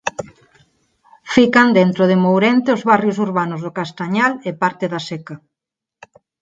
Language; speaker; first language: Galician; non-native, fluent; Spanish